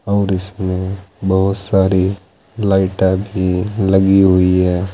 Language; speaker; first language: Hindi; native; Hindi